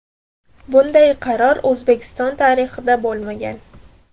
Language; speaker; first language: Uzbek; non-native, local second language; Russian